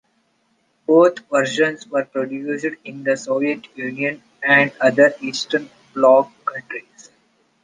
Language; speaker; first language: English; non-native, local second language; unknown